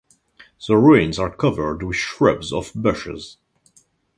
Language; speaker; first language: English; non-native, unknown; French